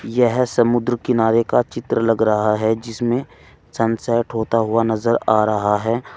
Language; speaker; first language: Hindi; native; Hindi